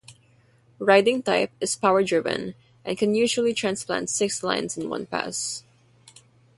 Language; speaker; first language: English; non-native, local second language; Filipino